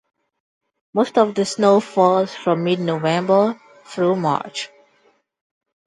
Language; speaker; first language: English; non-native, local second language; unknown